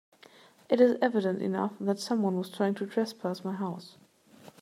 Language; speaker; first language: English; non-native, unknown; German